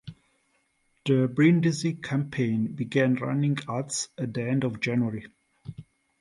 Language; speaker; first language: English; non-native, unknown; Italian